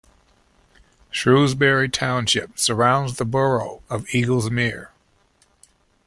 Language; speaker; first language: English; native; English